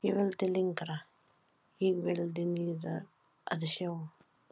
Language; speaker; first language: Icelandic; non-native, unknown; Filipino